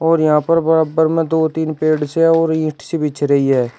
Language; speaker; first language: Hindi; native; Hindi